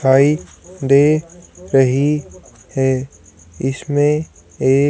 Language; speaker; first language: Hindi; native; Hindi